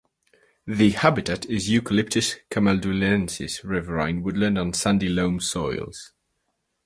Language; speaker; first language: English; native; English